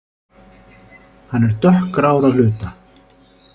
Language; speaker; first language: Icelandic; native; Icelandic